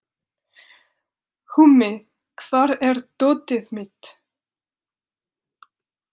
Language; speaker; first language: Icelandic; non-native, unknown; French